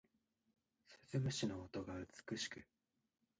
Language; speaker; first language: Japanese; native; Japanese